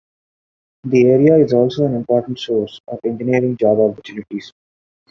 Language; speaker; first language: English; non-native, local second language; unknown